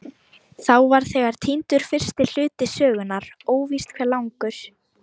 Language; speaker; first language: Icelandic; non-native, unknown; Lithuanian